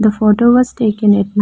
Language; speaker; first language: English; non-native, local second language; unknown